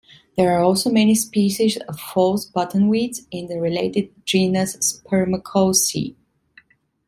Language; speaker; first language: English; non-native, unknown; Italian